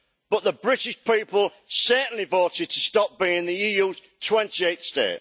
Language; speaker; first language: English; native; English